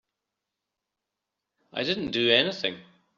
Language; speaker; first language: English; native; English